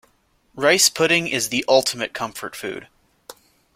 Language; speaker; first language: English; native; English